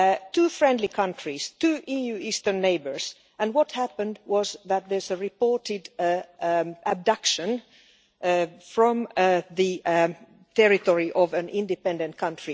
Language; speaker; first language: English; non-native, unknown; Finnish